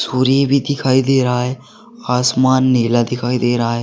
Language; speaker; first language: Hindi; native; Hindi